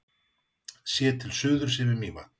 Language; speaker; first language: Icelandic; native; Icelandic